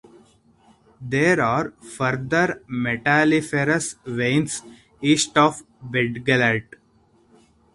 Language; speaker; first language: English; non-native, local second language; Hindi